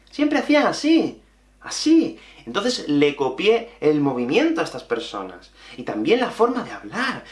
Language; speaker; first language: Spanish; native; Spanish